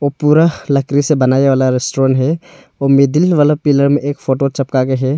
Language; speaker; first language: Hindi; early bilingual, other home language; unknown